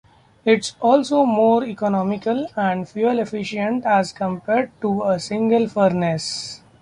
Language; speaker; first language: English; non-native, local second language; Marathi